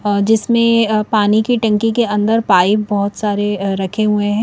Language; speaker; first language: Hindi; native; Hindi